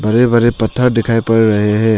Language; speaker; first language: Hindi; non-native, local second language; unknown